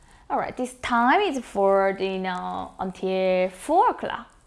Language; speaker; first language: English; non-native, fluent; Korean